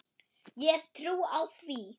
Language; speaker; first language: Icelandic; non-native, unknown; German